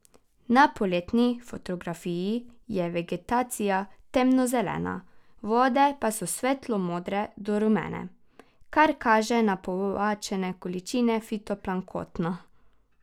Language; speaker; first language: Slovenian; native; Slovenian